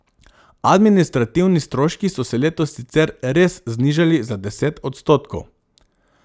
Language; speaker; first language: Slovenian; non-native, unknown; Macedonian